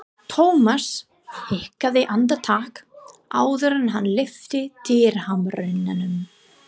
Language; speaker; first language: Icelandic; non-native, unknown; English